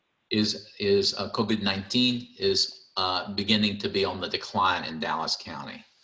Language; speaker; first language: English; native; English